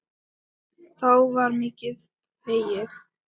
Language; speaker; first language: Icelandic; non-native, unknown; Thai